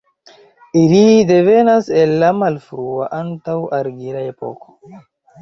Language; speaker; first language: Esperanto; non-native, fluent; Chinese